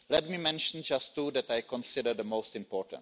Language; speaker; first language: English; non-native, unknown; Czech